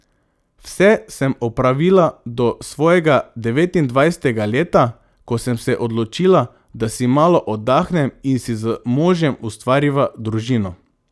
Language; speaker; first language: Slovenian; non-native, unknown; Macedonian